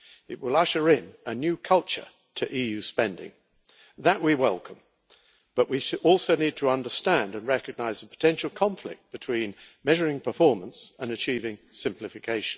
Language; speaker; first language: English; native; English